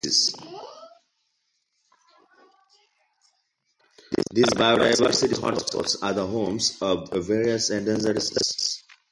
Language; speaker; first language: English; non-native, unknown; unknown